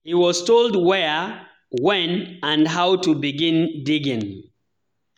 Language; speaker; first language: English; non-native, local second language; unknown